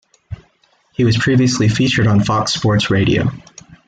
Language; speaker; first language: English; native; English